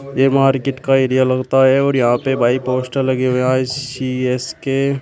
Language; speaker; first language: Hindi; native; Hindi